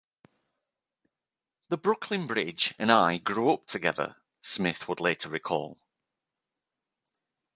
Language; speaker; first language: English; native; English